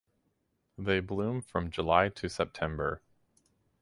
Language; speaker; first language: English; native; English